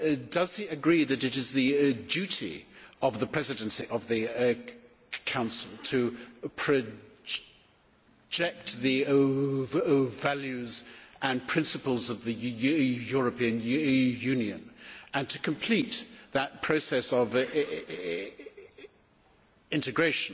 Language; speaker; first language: English; native; English